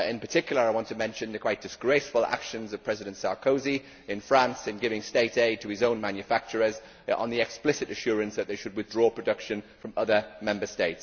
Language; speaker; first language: English; native; English